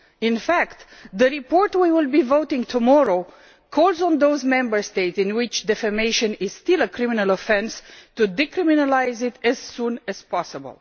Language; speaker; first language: English; non-native, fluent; Romanian